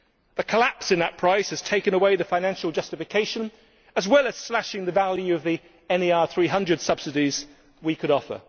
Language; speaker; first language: English; native; English